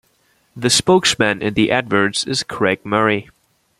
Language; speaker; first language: English; non-native, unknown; German